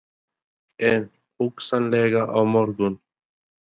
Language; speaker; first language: Icelandic; non-native, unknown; Albanian